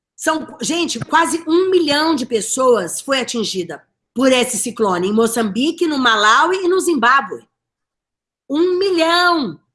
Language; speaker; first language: Portuguese; native; Portuguese